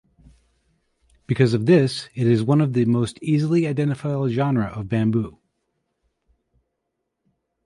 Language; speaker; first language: English; native; English